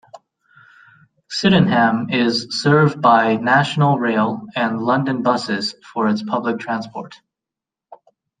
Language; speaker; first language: English; native; English